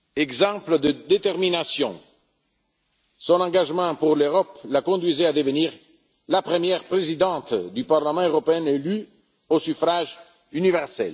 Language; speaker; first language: French; non-native, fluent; Italian